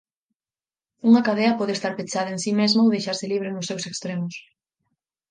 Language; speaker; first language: Galician; native; Galician